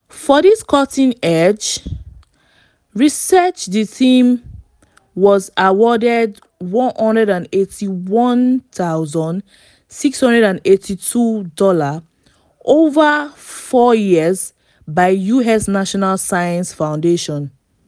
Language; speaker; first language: English; non-native, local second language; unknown